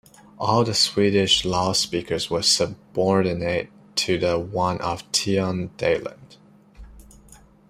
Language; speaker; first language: English; non-native, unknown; Chinese